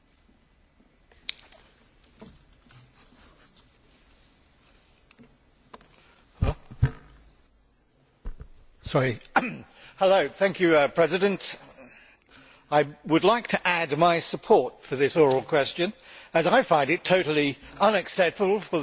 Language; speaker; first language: English; native; English